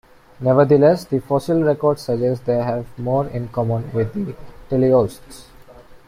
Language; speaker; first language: English; non-native, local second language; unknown